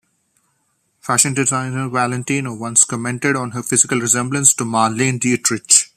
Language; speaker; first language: English; non-native, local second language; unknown